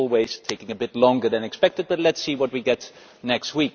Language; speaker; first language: English; non-native, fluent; Dutch